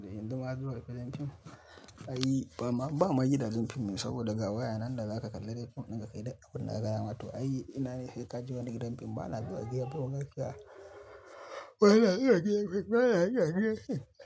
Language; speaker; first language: Hausa; native; Hausa